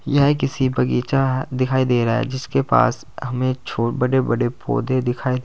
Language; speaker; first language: Hindi; native; Hindi